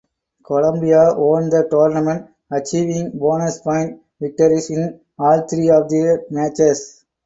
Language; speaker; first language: English; non-native, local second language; Tamil